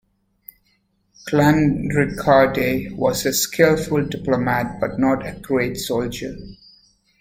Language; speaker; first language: English; native; English